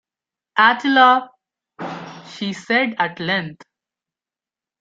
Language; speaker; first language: English; non-native, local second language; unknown